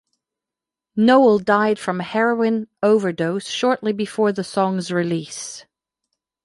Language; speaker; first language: English; non-native, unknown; French